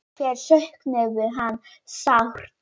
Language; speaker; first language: Icelandic; non-native, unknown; Polish